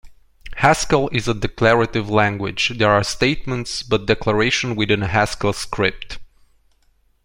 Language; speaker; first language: English; non-native, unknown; Romanian